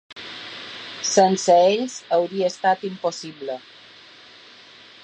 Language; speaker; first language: Catalan; native; Catalan